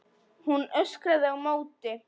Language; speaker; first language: Icelandic; non-native, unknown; Polish